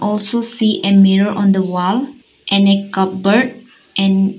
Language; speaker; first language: English; non-native, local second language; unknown